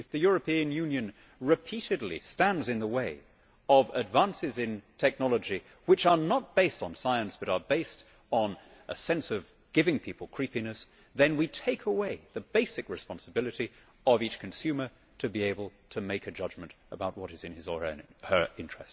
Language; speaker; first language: English; native; English